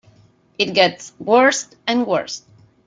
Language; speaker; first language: English; non-native, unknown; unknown